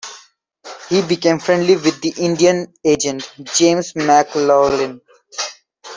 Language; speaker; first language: English; non-native, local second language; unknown